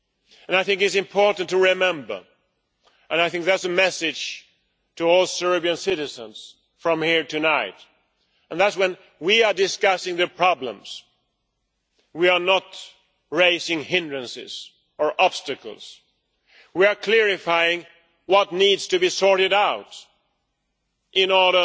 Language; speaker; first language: English; non-native, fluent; Swedish